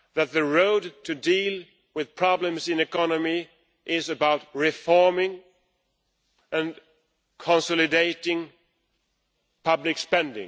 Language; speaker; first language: English; non-native, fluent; Swedish